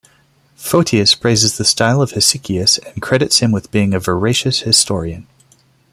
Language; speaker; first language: English; non-native, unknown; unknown